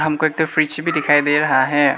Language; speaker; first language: Hindi; non-native, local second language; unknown